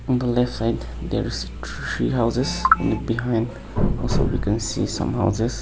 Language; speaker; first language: English; non-native, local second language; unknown